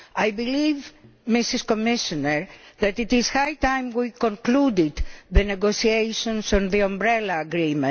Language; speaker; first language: English; non-native, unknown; Greek